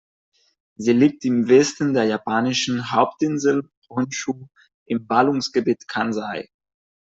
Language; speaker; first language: German; non-native, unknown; Catalan